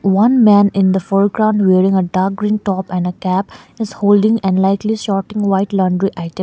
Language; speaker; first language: English; non-native, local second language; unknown